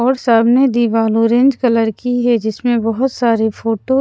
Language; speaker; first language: Hindi; non-native, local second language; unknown